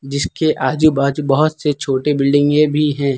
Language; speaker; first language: Hindi; non-native, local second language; Gujarati